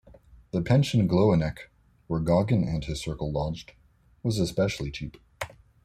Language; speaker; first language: English; native; English